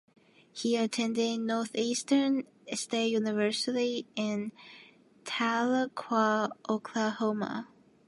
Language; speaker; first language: English; non-native, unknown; Japanese